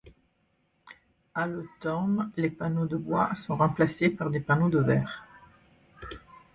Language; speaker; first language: French; non-native, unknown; Italian